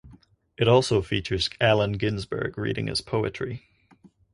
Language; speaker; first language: English; native; English